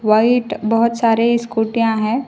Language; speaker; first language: Hindi; non-native, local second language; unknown